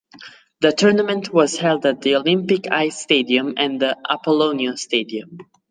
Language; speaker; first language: English; non-native, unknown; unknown